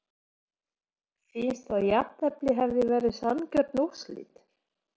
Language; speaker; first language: Icelandic; non-native, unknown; Polish